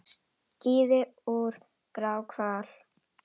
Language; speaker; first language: Icelandic; non-native, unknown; Indonesian